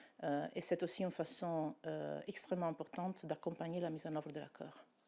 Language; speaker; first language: French; non-native, related language; Italian